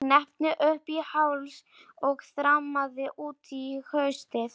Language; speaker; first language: Icelandic; non-native, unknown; Polish